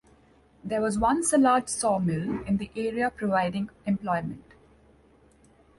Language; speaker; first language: English; non-native, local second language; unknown